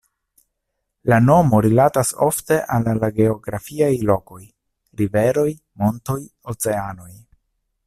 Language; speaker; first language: Esperanto; non-native, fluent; Italian